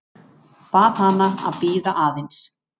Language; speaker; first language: Icelandic; native; Icelandic